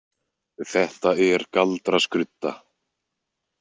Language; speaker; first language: Icelandic; native; Icelandic